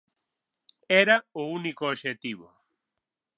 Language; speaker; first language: Galician; native; Galician